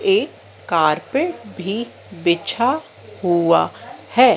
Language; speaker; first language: Hindi; native; Hindi